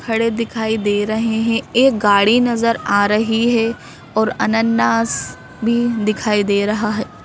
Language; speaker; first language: Hindi; native; Hindi